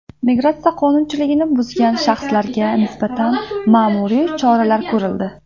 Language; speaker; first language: Uzbek; native; Uzbek